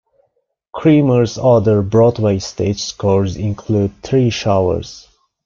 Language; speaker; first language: English; non-native, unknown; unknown